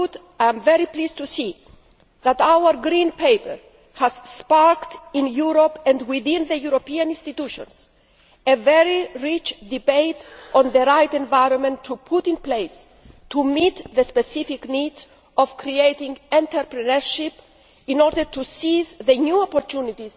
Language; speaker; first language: English; non-native, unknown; Greek